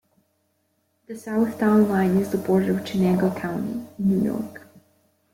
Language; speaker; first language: English; native; English